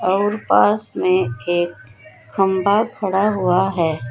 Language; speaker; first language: Hindi; native; Hindi